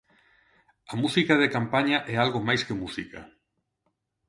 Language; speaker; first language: Galician; non-native, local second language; Spanish